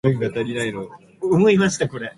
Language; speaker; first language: English; native; English